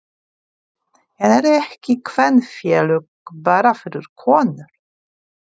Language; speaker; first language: Icelandic; non-native, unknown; Polish